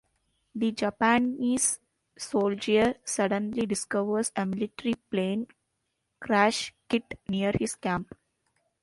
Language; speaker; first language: English; non-native, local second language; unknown